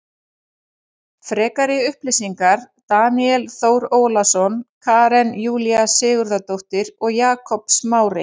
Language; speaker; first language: Icelandic; native; Icelandic